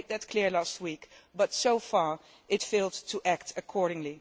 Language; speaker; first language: English; non-native, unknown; Dutch